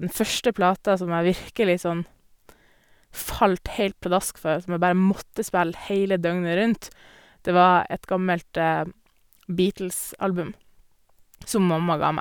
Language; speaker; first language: Norwegian; native; Norwegian